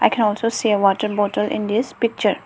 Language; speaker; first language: English; non-native, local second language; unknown